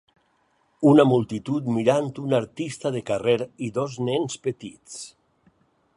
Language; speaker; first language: Catalan; native; Catalan